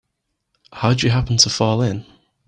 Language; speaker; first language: English; native; English